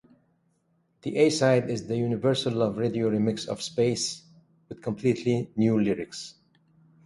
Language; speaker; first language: English; native; English